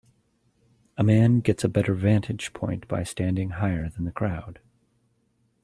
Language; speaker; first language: English; native; English